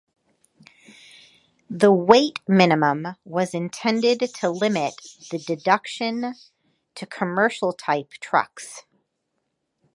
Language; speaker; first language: English; native; English